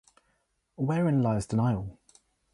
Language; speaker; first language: English; native; English